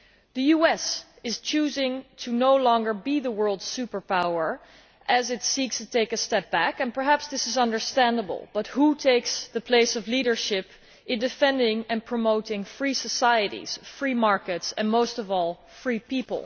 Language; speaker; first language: English; non-native, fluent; Dutch